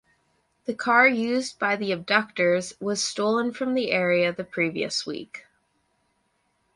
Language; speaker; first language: English; native; English